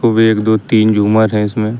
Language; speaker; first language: Hindi; native; Hindi